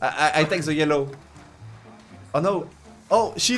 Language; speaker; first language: English; non-native, learner; French